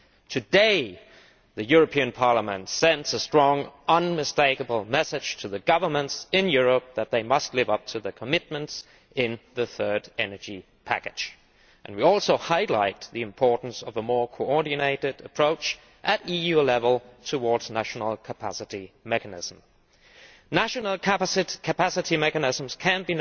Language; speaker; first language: English; non-native, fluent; Danish